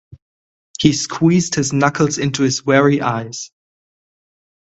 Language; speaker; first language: English; non-native, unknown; German